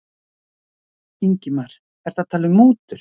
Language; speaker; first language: Icelandic; native; Icelandic